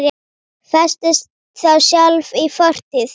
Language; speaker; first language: Icelandic; native; Icelandic